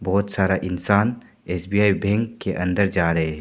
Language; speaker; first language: Hindi; non-native, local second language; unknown